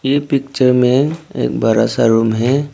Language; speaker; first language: Hindi; non-native, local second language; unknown